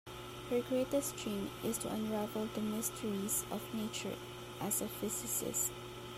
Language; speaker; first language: English; non-native, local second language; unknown